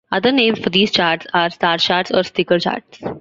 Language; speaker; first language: English; non-native, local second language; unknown